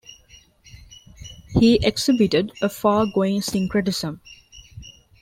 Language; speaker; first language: English; non-native, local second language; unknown